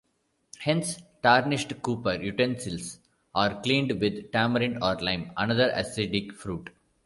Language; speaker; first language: English; non-native, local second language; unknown